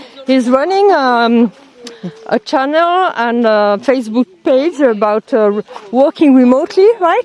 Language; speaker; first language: English; non-native, fluent; French